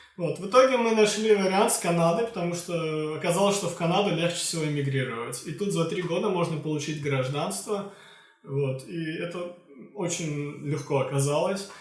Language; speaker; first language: Russian; non-native, local second language; Azerbaijani